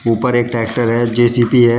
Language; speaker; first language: Hindi; native; Hindi